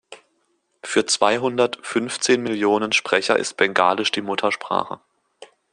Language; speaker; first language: German; native; German